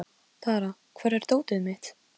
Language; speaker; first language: Icelandic; non-native, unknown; Polish